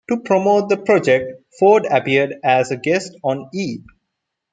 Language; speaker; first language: English; non-native, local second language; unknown